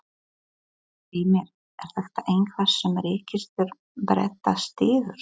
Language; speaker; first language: Icelandic; non-native, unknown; Polish